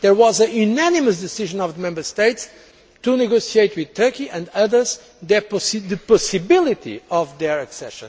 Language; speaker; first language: English; non-native, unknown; Portuguese